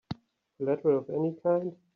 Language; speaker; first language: English; native; English